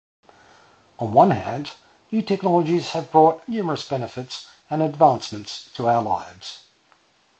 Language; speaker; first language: English; native; English